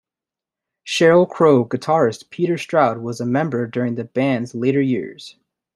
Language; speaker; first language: English; native; English